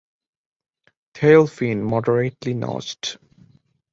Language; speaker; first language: English; non-native, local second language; Bangla